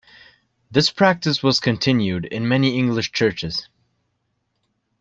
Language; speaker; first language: English; native; English